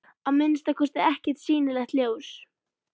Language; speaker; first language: Icelandic; native; Icelandic